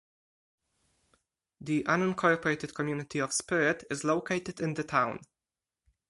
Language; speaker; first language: English; non-native, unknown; Polish